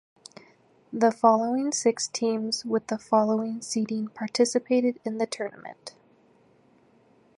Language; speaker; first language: English; native; English